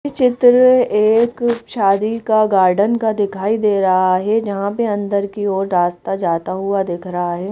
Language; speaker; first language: Hindi; native; Hindi